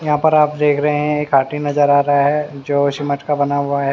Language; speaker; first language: Hindi; native; Hindi